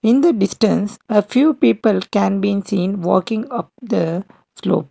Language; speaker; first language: English; non-native, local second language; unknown